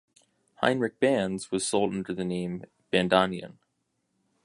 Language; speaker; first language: English; native; English